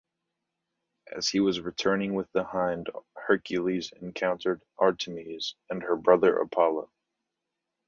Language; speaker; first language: English; native; English